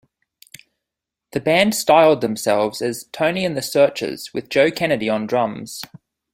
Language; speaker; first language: English; native; English